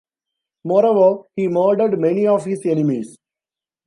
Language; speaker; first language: English; non-native, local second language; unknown